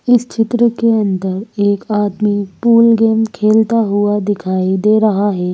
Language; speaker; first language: Hindi; native; Hindi